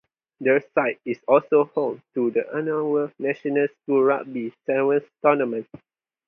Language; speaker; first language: English; non-native, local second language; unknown